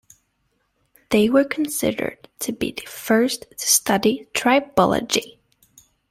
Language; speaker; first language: English; native; English